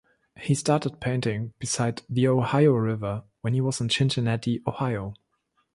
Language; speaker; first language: English; non-native, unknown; German